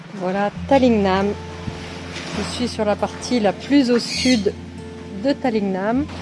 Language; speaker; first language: French; native; French